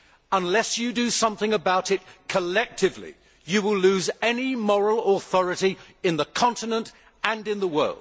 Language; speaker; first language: English; native; English